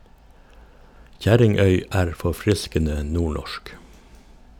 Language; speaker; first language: Norwegian; native; Norwegian